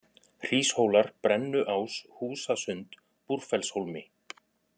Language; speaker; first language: Icelandic; native; Icelandic